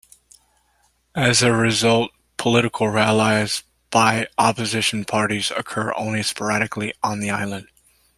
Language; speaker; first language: English; native; English